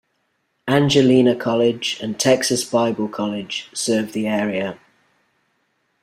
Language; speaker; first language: English; native; English